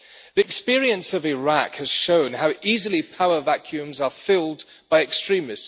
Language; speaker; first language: English; non-native, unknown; German